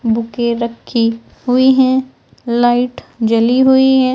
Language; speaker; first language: Hindi; native; Hindi